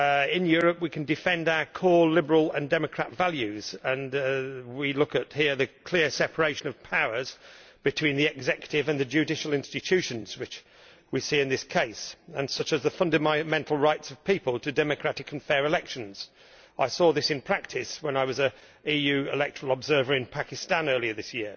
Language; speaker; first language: English; native; English